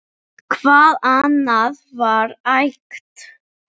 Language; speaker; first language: Icelandic; non-native, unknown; English